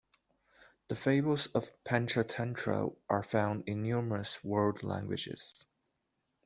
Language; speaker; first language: English; non-native, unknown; Chinese